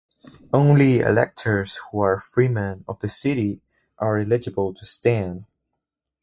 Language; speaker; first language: English; non-native, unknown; Spanish